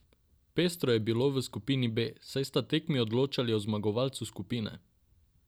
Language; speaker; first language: Slovenian; non-native, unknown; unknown